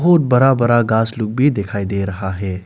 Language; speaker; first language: Hindi; non-native, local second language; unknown